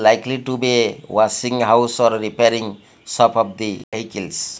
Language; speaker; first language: English; non-native, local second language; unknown